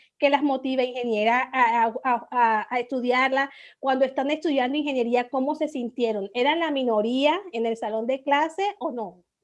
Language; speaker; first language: Spanish; native; Spanish